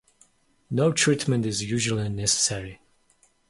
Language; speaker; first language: English; non-native, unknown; Mongolian